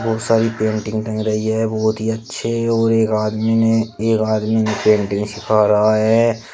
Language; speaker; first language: Hindi; native; Hindi